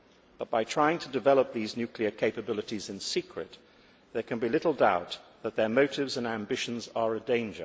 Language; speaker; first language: English; native; English